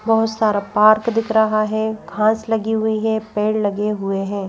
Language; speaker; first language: Hindi; native; Hindi